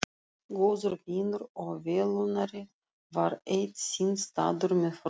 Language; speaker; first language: Icelandic; non-native, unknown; Russian